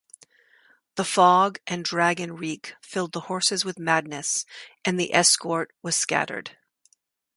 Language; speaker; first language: English; native; English